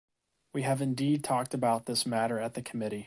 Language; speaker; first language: English; native; English